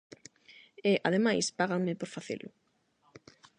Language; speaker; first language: Galician; non-native, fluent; Spanish